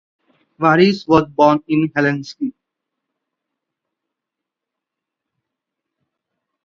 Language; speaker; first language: English; non-native, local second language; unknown